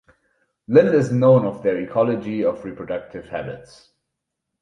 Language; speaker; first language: English; non-native, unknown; German